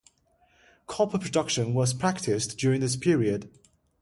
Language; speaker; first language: English; non-native, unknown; Chinese